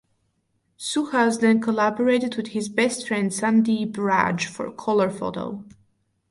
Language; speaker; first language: English; non-native, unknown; Bulgarian